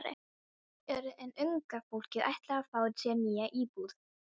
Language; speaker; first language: Icelandic; non-native, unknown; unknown